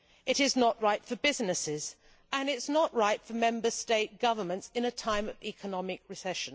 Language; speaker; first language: English; native; English